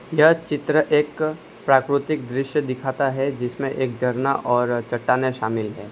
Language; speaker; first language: Hindi; non-native, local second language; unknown